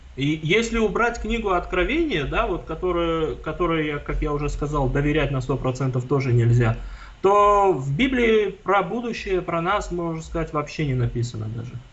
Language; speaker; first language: Russian; non-native, local second language; Armenian